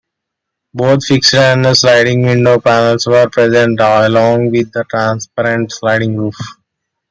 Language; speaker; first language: English; non-native, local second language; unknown